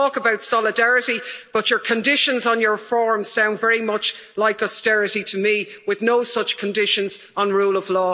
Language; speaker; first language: English; native; English